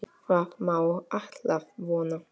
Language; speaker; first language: Icelandic; non-native, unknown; Polish